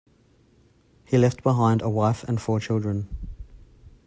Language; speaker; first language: English; native; English